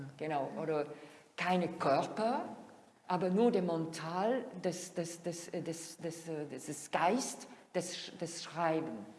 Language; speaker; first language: German; non-native, fluent; French